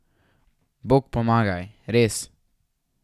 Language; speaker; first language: Slovenian; native; Slovenian